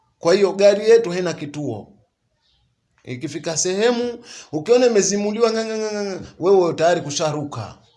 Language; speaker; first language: Swahili; native; Swahili